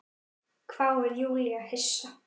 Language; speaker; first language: Icelandic; native; Icelandic